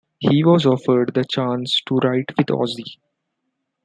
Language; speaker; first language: English; non-native, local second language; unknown